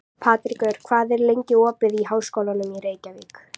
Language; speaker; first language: Icelandic; native; Icelandic